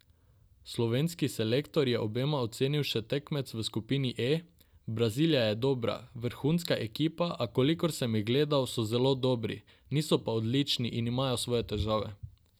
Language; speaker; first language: Slovenian; non-native, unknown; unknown